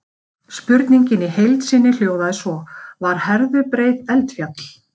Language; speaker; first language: Icelandic; native; Icelandic